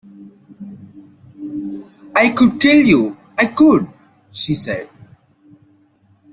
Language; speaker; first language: English; non-native, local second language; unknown